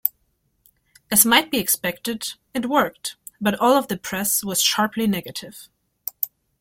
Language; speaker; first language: English; native; English